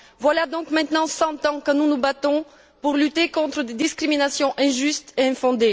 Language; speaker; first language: French; non-native, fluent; Bulgarian